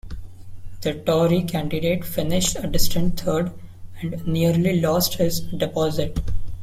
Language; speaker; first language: English; non-native, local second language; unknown